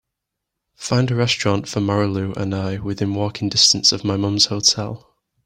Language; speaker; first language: English; native; English